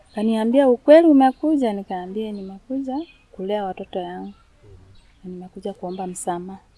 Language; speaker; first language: Swahili; non-native, local second language; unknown